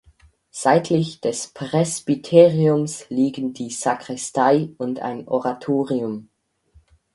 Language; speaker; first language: German; native; German